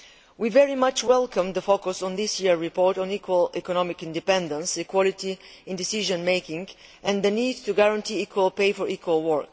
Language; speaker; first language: English; non-native, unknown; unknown